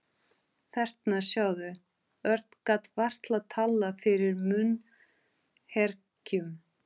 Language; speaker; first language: Icelandic; non-native, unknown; Portuguese